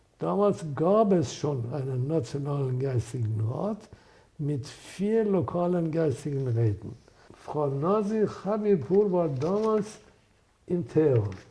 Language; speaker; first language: German; non-native, fluent; Persian